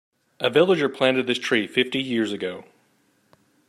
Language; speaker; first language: English; native; English